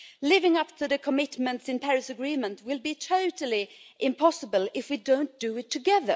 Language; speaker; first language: English; non-native, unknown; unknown